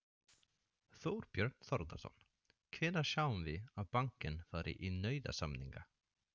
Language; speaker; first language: Icelandic; non-native, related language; Swedish